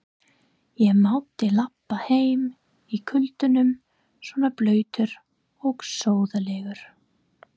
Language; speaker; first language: Icelandic; non-native, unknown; English